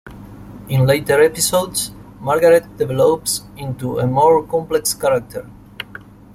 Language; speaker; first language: English; non-native, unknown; Spanish